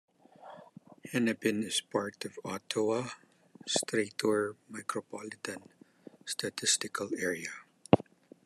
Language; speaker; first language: English; non-native, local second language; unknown